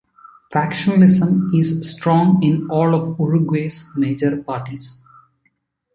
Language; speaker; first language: English; non-native, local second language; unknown